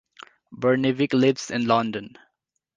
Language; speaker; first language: English; non-native, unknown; Nepali